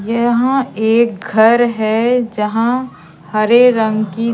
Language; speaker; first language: Hindi; native; Hindi